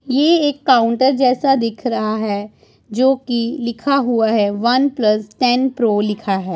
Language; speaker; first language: Hindi; non-native, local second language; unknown